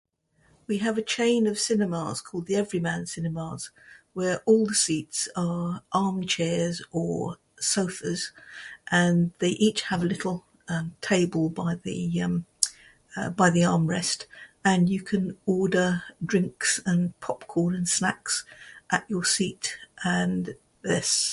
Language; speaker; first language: English; native; English